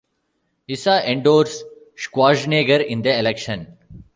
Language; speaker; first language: English; non-native, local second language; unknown